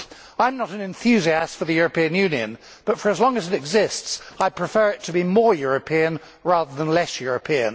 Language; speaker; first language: English; native; English